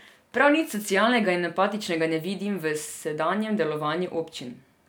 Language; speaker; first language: Slovenian; non-native, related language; Serbian